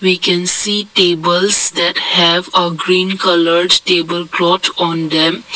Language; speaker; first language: English; non-native, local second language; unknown